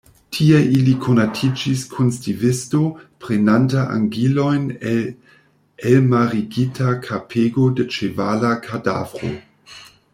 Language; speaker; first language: Esperanto; non-native, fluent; German